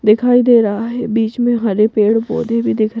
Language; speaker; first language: Hindi; native; Hindi